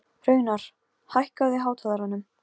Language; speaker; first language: Icelandic; non-native, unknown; Polish